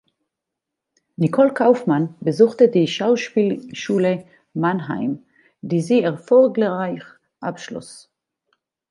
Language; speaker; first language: German; non-native, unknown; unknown